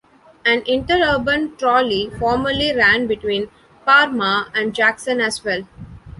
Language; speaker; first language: English; non-native, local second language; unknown